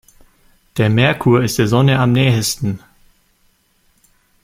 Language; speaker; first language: German; native; German